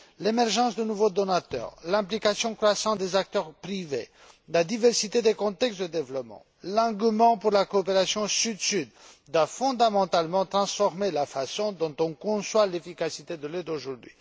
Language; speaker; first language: French; non-native, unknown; Romanian